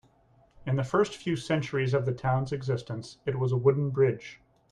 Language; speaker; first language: English; native; English